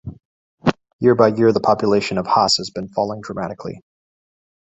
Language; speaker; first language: English; native; English